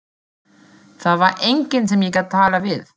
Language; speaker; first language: Icelandic; non-native, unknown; German